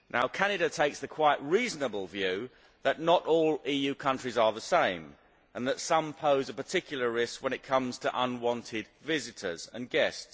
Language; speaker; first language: English; native; English